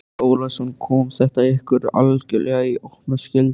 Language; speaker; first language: Icelandic; native; Icelandic